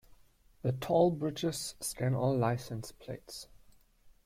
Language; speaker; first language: English; non-native, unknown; German